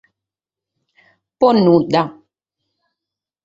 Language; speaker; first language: Sardinian; native; Sardinian